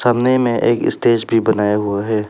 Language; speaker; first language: Hindi; non-native, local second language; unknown